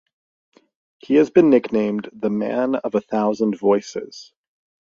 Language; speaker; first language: English; native; English